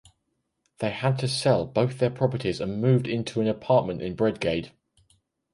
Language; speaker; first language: English; native; English